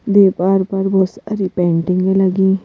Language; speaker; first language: Hindi; native; Hindi